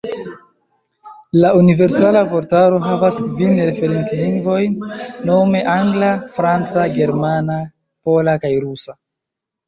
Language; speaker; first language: Esperanto; non-native, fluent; Chinese